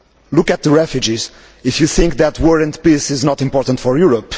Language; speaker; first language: English; non-native, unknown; Portuguese